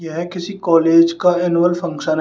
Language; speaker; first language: Hindi; native; Hindi